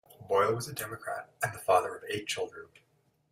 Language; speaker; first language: English; native; English